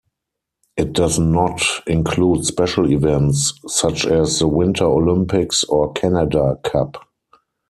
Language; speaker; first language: English; non-native, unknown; German